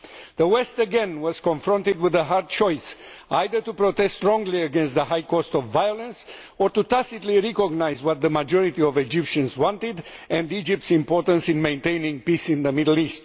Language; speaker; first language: English; non-native, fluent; Romanian